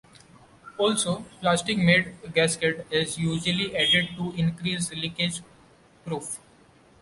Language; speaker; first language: English; non-native, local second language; Marathi